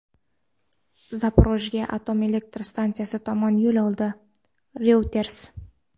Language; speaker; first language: Uzbek; non-native, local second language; Kara-Kalpak